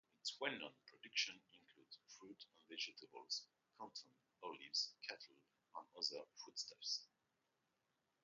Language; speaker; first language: English; non-native, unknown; French